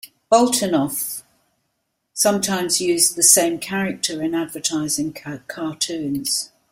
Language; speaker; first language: English; native; English